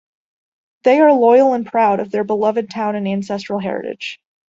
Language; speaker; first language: English; native; English